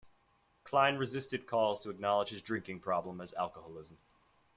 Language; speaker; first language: English; native; English